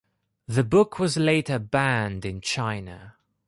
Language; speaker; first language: English; non-native, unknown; Greek